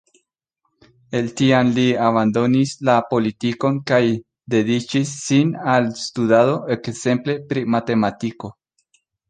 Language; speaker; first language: Esperanto; non-native, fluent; Spanish